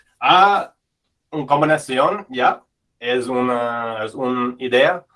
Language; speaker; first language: Spanish; non-native, fluent; English